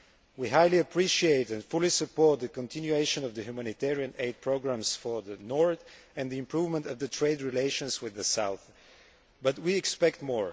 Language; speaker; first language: English; non-native, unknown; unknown